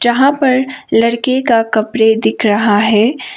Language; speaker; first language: Hindi; non-native, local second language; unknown